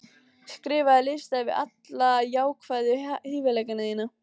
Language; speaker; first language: Icelandic; native; Icelandic